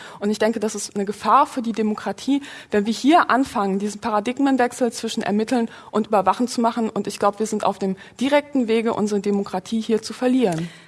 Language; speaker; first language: German; early bilingual, other home language; Polish